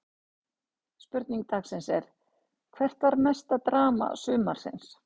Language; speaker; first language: Icelandic; native; Icelandic